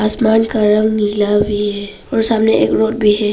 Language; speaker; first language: Hindi; non-native, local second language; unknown